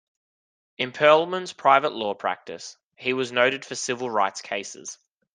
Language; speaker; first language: English; native; English